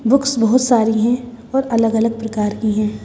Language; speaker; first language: Hindi; native; Hindi